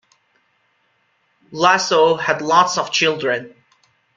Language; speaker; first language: English; non-native, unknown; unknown